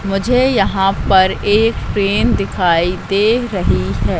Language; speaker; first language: Hindi; native; Hindi